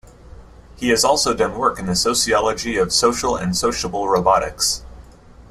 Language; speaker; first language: English; native; English